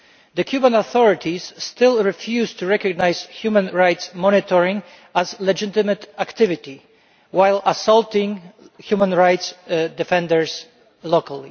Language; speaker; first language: English; non-native, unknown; Polish